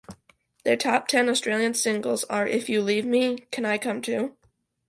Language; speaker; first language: English; native; English